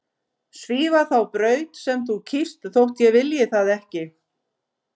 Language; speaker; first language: Icelandic; native; Icelandic